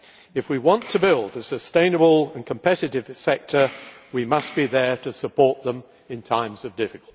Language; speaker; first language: English; native; English